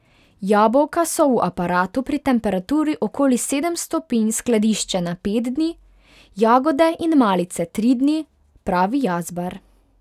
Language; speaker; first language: Slovenian; non-native, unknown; Hungarian